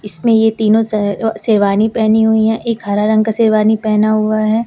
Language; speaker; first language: Hindi; native; Hindi